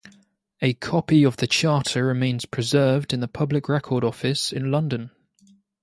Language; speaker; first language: English; native; English